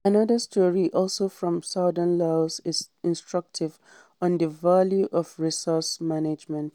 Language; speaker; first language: English; non-native, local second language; Hausa